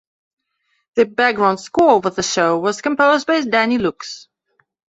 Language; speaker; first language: English; non-native, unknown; Belarusian